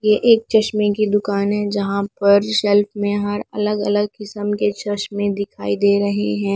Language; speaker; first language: Hindi; non-native, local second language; Punjabi